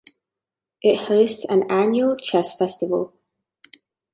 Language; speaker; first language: English; native; English